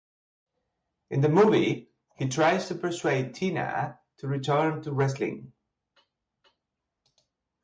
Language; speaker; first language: English; native; English